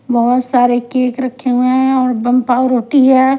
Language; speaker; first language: Hindi; non-native, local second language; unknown